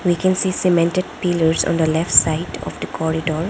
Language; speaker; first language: English; non-native, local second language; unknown